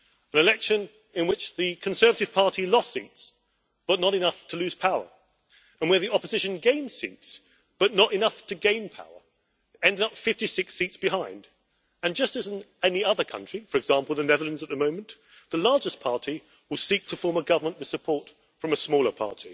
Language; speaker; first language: English; native; English